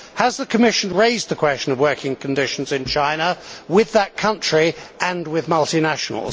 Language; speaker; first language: English; native; English